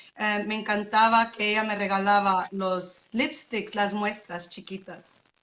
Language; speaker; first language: Spanish; early bilingual, other home language; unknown